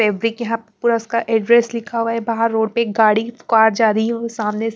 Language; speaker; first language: Hindi; non-native, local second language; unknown